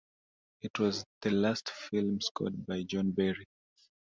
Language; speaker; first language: English; non-native, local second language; Swahili